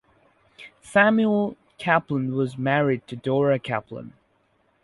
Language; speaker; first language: English; non-native, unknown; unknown